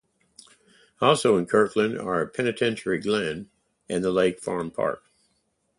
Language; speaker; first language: English; native; English